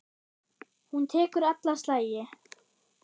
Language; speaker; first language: Icelandic; non-native, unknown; German